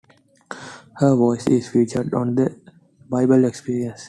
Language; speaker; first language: English; non-native, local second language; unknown